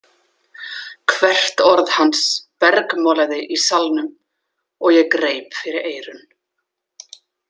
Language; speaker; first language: Icelandic; native; Icelandic